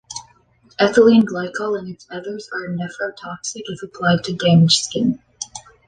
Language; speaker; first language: English; native; English